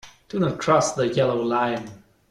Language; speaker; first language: English; non-native, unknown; German